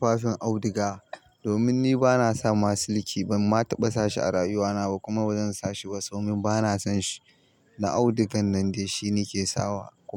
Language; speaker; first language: Hausa; native; Hausa